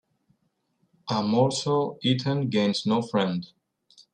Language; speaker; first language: English; native; English